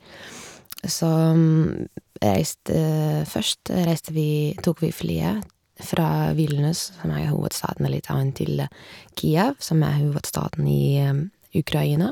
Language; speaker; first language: Norwegian; non-native, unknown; Lithuanian